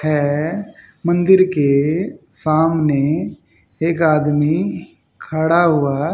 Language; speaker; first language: Hindi; native; Hindi